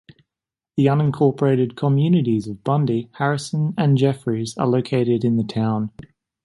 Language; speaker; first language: English; native; English